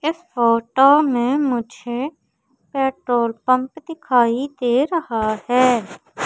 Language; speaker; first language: Hindi; native; Hindi